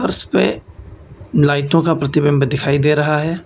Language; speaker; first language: Hindi; native; Hindi